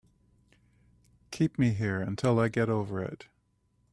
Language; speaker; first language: English; native; English